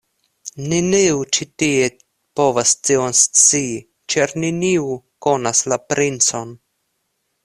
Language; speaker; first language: Esperanto; non-native, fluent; Russian